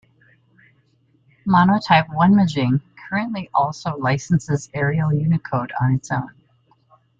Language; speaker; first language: English; native; English